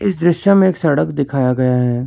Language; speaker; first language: Hindi; non-native, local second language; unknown